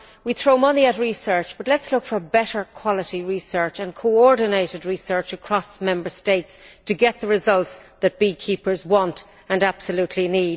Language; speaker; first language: English; native; English